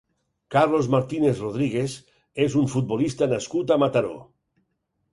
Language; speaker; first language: Catalan; native; Catalan